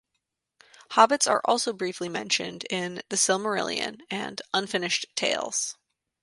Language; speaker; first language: English; native; English